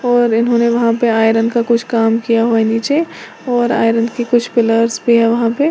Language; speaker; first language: Hindi; native; Hindi